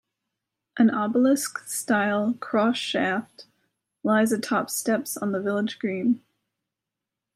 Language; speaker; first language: English; native; English